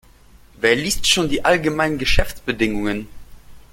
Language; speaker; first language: German; non-native, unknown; Russian